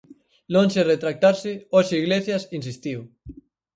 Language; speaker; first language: Galician; native; Galician